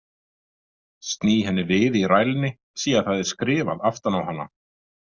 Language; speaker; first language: Icelandic; native; Icelandic